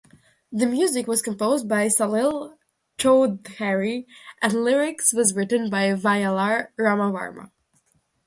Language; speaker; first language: English; non-native, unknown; Russian